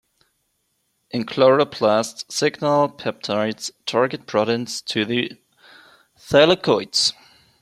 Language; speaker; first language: English; non-native, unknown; German